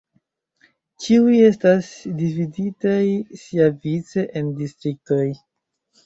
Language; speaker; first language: Esperanto; non-native, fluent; Chinese